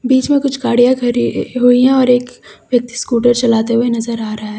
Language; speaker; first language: Hindi; native; Hindi